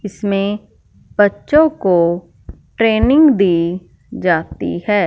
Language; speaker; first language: Hindi; non-native, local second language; Punjabi